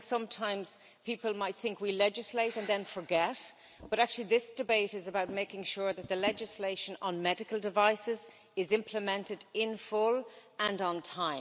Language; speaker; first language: English; native; English